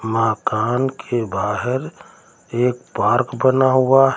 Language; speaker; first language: Hindi; native; Hindi